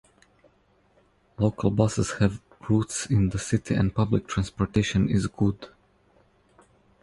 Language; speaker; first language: English; non-native, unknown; Croatian